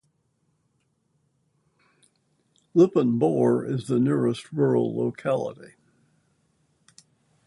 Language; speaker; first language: English; native; English